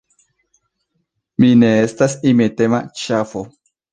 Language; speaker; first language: Esperanto; non-native, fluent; Spanish